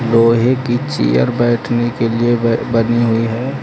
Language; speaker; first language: Hindi; native; Hindi